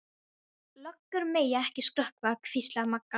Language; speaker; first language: Icelandic; non-native, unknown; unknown